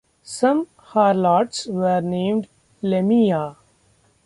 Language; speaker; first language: English; non-native, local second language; Marathi